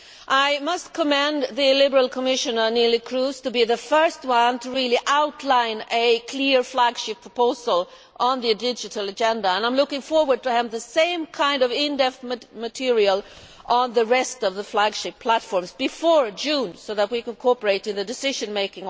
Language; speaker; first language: English; non-native, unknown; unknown